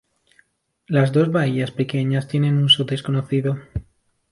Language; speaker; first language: Spanish; non-native, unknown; English